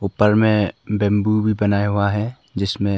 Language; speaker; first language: Hindi; non-native, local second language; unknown